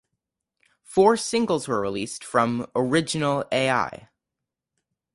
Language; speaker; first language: English; native; English